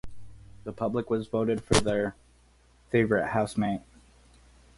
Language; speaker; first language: English; native; English